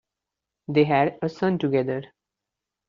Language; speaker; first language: English; non-native, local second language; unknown